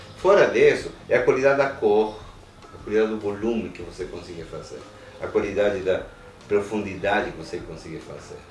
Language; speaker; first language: Portuguese; non-native, fluent; Spanish